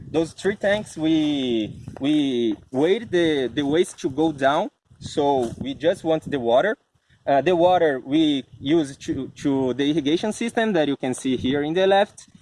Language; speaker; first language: English; non-native, learner; Portuguese